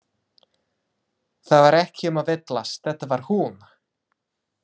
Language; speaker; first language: Icelandic; non-native, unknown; English